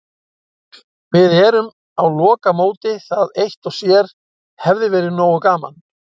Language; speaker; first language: Icelandic; native; Icelandic